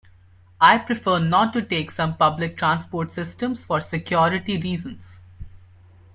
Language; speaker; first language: English; non-native, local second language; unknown